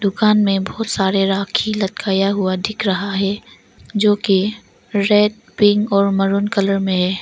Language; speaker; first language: Hindi; non-native, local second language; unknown